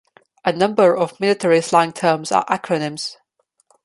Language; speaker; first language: English; non-native, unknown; Slovenian